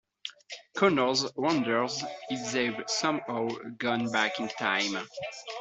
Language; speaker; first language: English; non-native, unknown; French